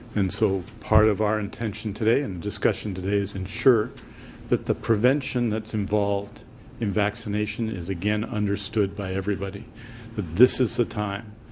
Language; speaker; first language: English; native; English